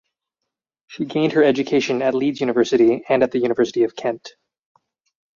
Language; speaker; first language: English; native; English